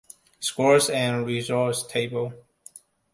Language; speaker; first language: English; non-native, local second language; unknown